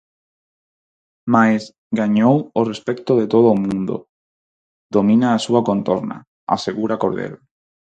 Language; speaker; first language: Galician; non-native, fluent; Spanish